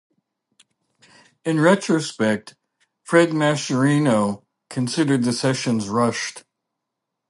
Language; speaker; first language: English; native; English